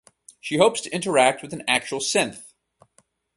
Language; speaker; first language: English; native; English